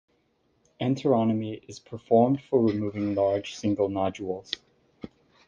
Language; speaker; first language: English; native; English